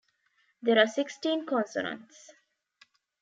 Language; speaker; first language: English; non-native, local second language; Tamil